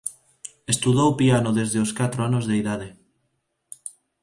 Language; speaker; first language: Galician; non-native, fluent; Spanish